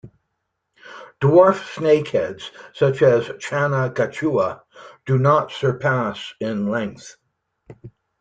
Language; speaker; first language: English; native; English